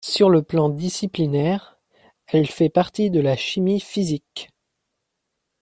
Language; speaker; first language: French; native; French